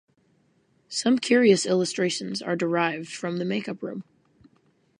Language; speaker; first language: English; native; English